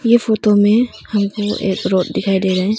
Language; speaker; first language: Hindi; non-native, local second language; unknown